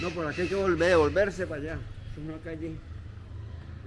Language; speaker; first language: Spanish; native; Spanish